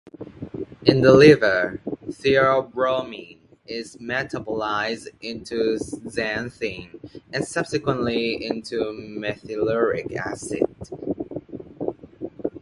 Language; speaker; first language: English; non-native, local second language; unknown